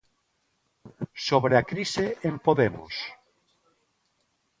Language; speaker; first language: Galician; non-native, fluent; Spanish